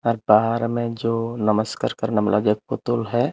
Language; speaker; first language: Hindi; non-native, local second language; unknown